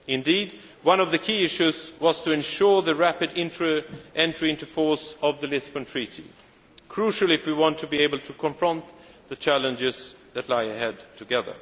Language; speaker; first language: English; non-native, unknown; Swedish